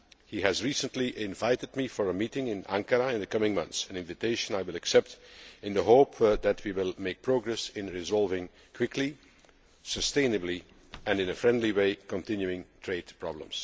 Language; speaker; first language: English; non-native, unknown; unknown